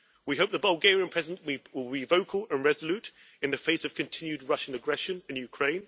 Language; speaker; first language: English; native; English